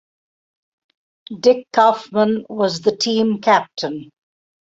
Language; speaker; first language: English; non-native, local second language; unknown